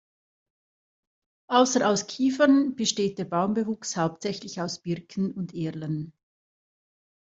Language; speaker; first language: German; native; German